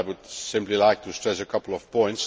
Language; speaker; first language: English; non-native, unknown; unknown